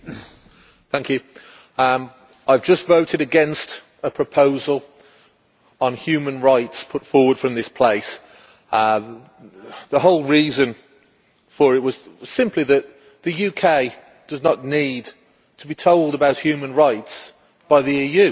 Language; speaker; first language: English; native; English